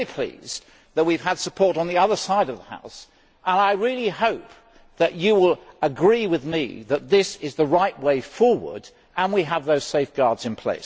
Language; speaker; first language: English; native; English